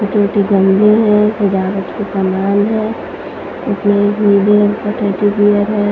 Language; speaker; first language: Hindi; non-native, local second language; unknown